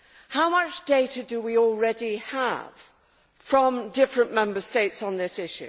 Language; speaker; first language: English; native; English